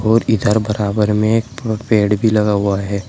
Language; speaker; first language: Hindi; native; Hindi